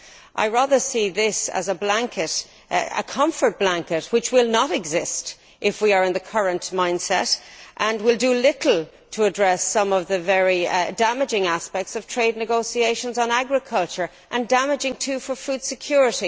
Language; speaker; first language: English; native; English